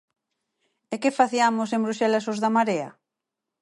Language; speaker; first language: Galician; native; Galician